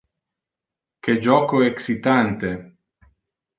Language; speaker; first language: Interlingua; non-native, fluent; Italian